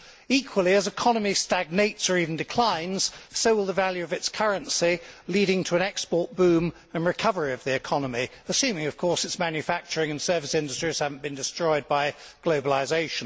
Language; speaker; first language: English; native; English